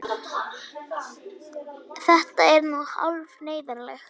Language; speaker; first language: Icelandic; native; Icelandic